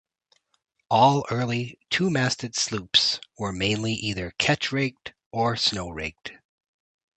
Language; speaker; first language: English; native; English